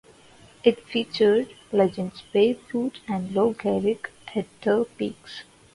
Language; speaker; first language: English; non-native, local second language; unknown